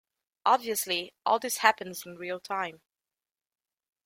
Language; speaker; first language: English; native; English